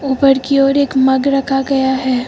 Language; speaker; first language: Hindi; native; Hindi